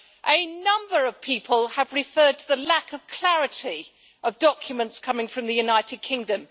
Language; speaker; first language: English; native; English